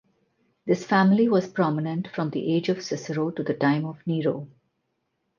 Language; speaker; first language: English; non-native, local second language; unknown